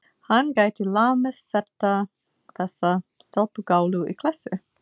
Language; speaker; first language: Icelandic; non-native, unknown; English